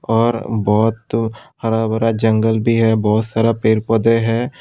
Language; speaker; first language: Hindi; non-native, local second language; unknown